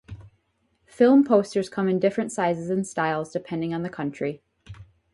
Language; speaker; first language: English; native; English